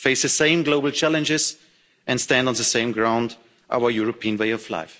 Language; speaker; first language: English; non-native, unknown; German